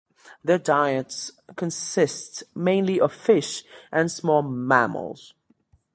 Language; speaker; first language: English; native; English